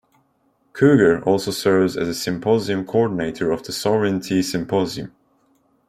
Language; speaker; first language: English; non-native, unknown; Turkish